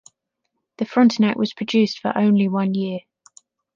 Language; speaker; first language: English; native; English